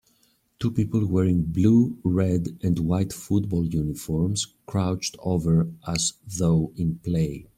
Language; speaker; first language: English; native; English